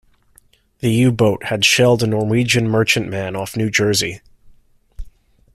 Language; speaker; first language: English; native; English